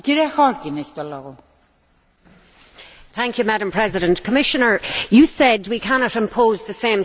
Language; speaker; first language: English; native; English